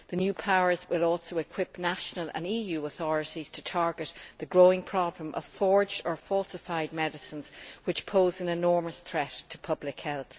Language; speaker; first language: English; native; English